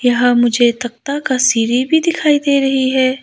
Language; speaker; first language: Hindi; non-native, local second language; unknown